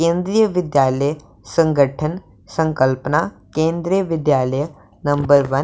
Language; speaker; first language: Hindi; non-native, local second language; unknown